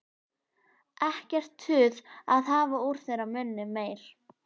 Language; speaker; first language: Icelandic; native; Icelandic